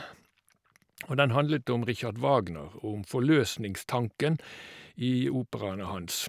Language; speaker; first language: Norwegian; native; Norwegian